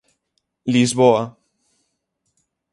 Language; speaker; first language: Galician; native; Galician